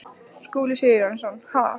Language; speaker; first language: Icelandic; native; Icelandic